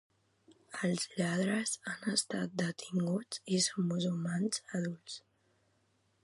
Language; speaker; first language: Catalan; native; Catalan